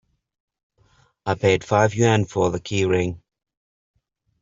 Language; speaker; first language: English; native; English